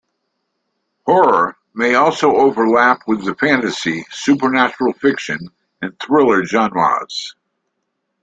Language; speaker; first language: English; native; English